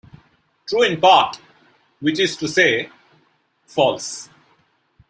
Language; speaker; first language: English; non-native, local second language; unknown